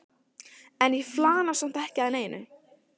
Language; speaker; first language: Icelandic; non-native, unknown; Italian